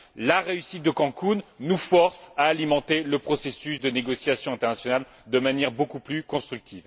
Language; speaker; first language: French; native; French